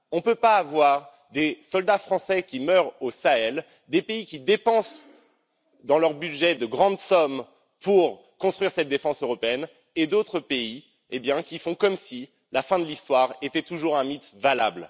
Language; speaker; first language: French; native; French